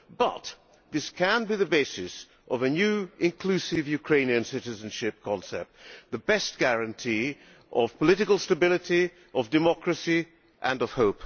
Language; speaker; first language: English; non-native, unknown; Hungarian